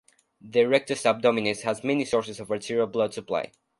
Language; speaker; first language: English; non-native, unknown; Spanish